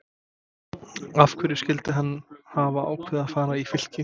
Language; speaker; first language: Icelandic; non-native, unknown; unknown